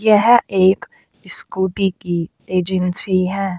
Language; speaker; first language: Hindi; native; Hindi